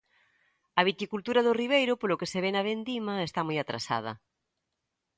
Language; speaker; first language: Galician; native; Galician